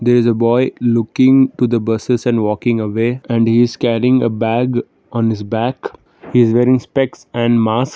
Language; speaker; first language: English; non-native, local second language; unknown